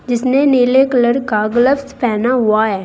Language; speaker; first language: Hindi; native; Hindi